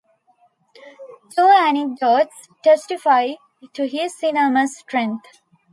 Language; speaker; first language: English; non-native, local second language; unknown